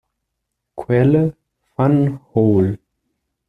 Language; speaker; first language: German; non-native, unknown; Portuguese